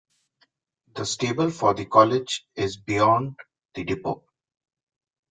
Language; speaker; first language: English; non-native, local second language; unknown